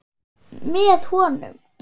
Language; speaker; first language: Icelandic; non-native, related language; Swedish